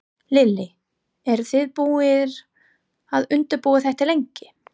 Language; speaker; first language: Icelandic; non-native, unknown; English